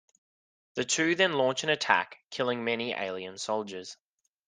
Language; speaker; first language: English; native; English